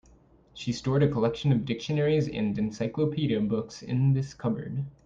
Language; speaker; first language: English; native; English